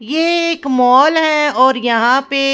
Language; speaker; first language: Hindi; non-native, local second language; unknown